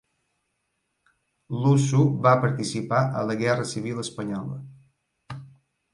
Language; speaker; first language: Catalan; native; Catalan